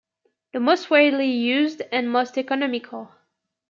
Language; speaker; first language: English; native; English